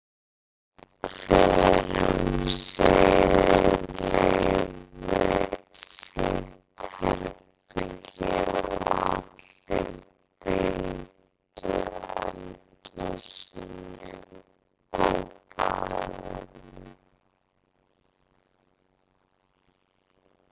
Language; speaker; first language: Icelandic; native; Icelandic